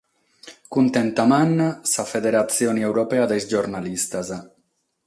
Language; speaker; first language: Sardinian; non-native, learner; Catalan